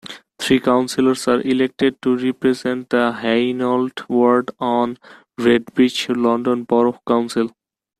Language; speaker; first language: English; non-native, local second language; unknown